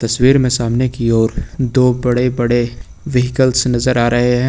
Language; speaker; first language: Hindi; native; Hindi